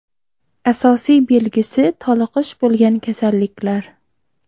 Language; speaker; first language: Uzbek; native; Uzbek